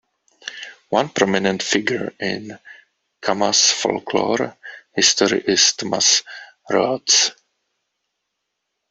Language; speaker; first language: English; non-native, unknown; Czech